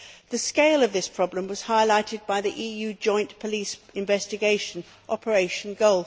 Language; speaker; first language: English; native; English